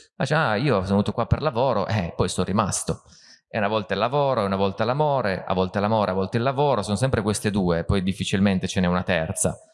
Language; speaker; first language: Italian; native; Italian